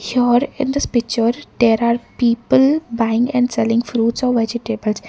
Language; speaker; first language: English; non-native, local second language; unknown